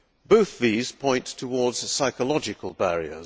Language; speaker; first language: English; non-native, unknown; Hungarian